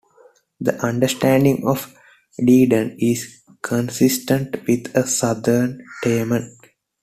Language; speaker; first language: English; non-native, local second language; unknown